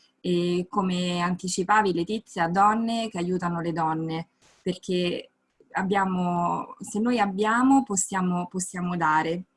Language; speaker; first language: Italian; native; Italian